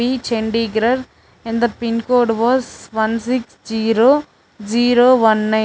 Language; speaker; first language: English; non-native, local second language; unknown